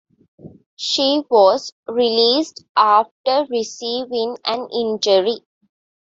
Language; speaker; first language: English; non-native, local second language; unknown